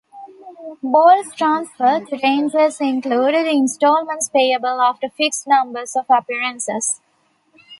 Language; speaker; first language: English; non-native, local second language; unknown